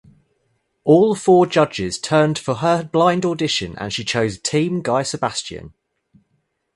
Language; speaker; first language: English; native; English